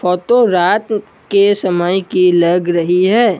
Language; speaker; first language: Hindi; non-native, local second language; Assamese